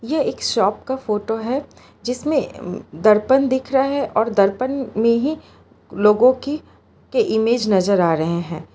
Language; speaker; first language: Hindi; non-native, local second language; Gujarati